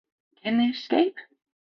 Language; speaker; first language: English; native; English